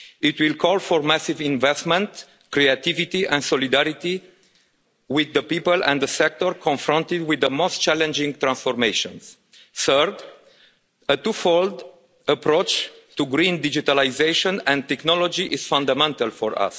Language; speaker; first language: English; non-native, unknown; Romanian